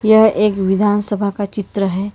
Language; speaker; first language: Hindi; non-native, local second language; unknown